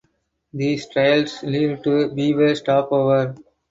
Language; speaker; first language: English; non-native, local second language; Tamil